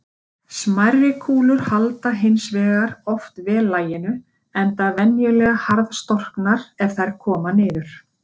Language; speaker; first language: Icelandic; native; Icelandic